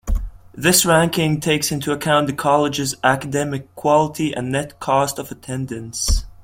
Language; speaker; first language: English; non-native, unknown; Latvian